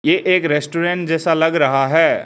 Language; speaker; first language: Hindi; non-native, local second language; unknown